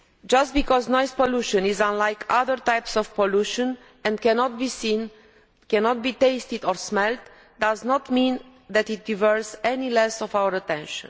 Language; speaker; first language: English; non-native, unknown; Romanian